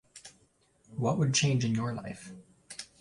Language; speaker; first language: English; native; English